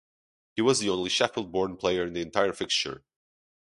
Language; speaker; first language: English; non-native, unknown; Portuguese